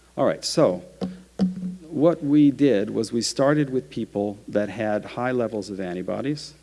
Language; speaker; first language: English; native; English